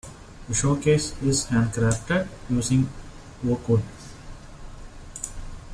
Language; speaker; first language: English; non-native, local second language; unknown